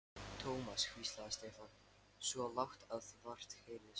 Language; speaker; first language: Icelandic; non-native, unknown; Lithuanian